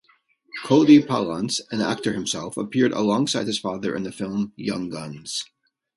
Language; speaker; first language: English; native; English